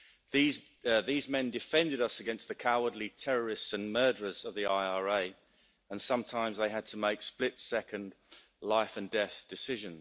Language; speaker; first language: English; native; English